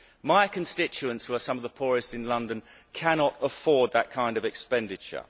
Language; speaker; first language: English; native; English